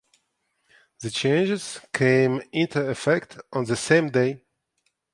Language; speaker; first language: English; non-native, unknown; Ukrainian